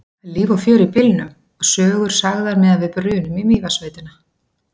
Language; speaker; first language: Icelandic; native; Icelandic